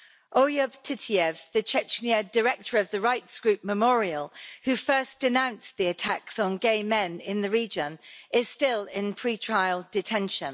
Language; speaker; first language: English; native; English